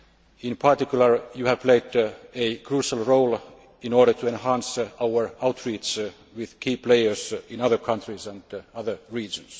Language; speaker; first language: English; non-native, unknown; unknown